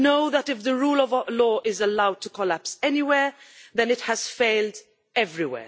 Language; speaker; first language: English; non-native, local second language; Maltese